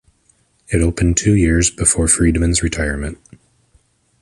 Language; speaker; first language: English; native; English